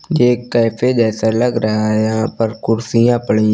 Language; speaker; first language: Hindi; native; Hindi